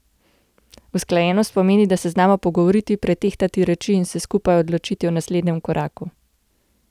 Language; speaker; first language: Slovenian; native; Slovenian